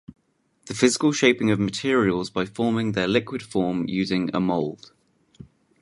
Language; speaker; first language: English; native; English